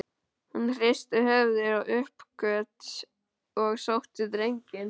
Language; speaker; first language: Icelandic; native; Icelandic